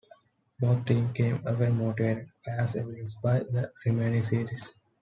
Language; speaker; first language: English; non-native, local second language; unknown